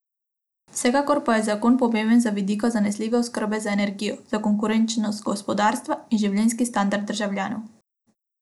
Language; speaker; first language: Slovenian; non-native, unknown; Macedonian